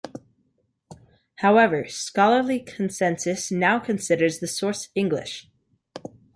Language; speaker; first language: English; native; English